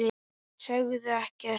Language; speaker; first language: Icelandic; native; Icelandic